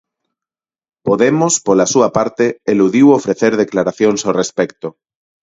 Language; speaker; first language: Galician; non-native, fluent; Spanish